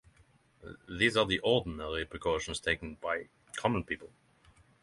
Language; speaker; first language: English; non-native, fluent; Norwegian